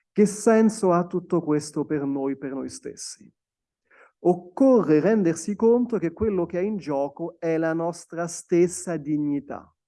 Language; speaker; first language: Italian; non-native, fluent; French